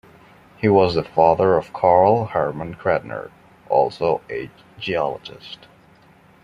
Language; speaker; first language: English; non-native, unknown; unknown